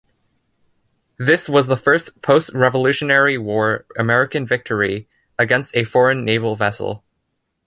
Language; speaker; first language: English; native; English